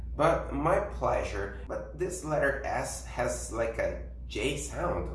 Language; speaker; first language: English; non-native, fluent; Portuguese